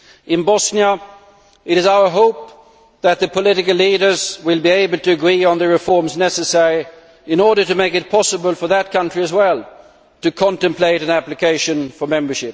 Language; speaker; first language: English; non-native, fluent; Swedish